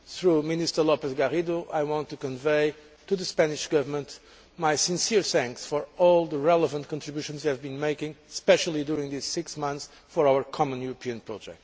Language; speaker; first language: English; non-native, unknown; Portuguese